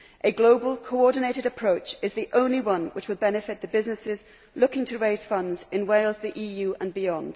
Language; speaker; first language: English; native; English